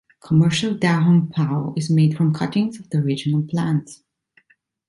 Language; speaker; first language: English; non-native, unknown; Italian